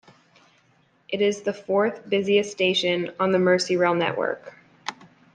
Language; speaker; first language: English; native; English